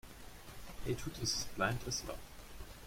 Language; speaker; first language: English; non-native, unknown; German